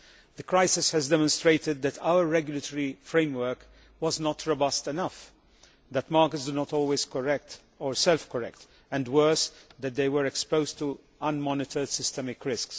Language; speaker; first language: English; non-native, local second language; Maltese